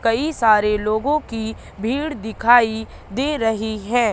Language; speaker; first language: Hindi; native; Hindi